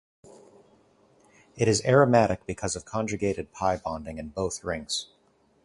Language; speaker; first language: English; native; English